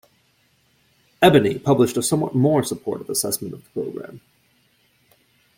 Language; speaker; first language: English; native; English